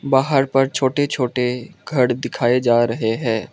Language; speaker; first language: Hindi; early bilingual, other home language; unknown